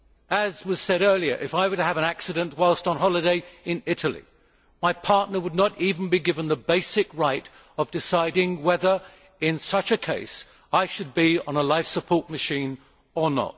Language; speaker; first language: English; native; English